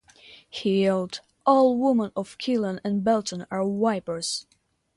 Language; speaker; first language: English; non-native, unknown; Russian